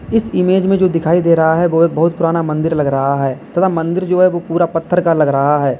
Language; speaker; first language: Hindi; native; Hindi